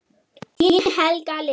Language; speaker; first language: Icelandic; non-native, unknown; German